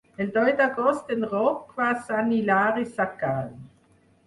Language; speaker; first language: Catalan; non-native, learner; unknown